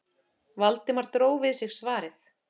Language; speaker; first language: Icelandic; native; Icelandic